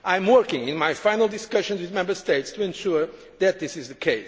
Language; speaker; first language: English; non-native, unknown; Portuguese